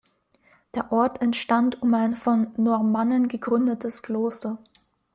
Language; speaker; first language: German; native; German